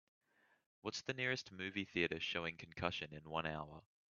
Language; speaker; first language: English; native; English